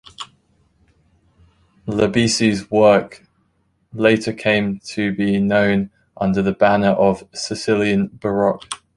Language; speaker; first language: English; native; English